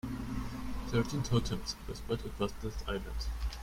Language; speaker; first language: English; non-native, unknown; German